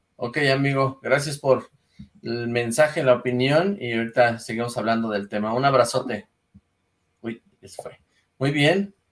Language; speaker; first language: Spanish; native; Spanish